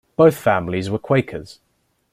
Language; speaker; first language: English; native; English